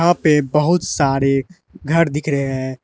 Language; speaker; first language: Hindi; non-native, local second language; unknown